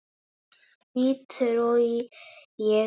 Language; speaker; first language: Icelandic; non-native, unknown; Polish